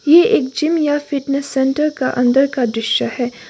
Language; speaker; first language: Hindi; non-native, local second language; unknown